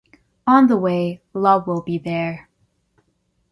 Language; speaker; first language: English; native; English